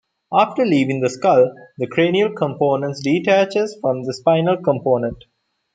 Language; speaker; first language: English; non-native, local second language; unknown